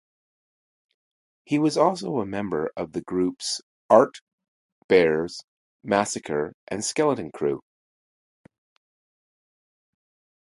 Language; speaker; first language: English; native; English